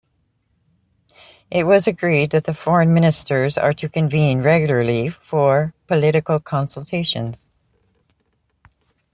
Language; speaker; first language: English; native; English